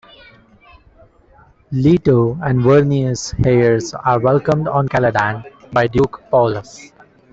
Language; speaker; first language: English; non-native, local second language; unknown